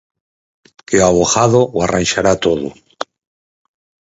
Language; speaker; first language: Galician; native; Galician